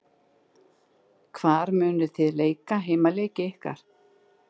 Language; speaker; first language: Icelandic; native; Icelandic